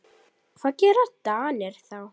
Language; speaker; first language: Icelandic; native; Icelandic